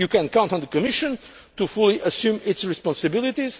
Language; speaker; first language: English; non-native, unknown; Portuguese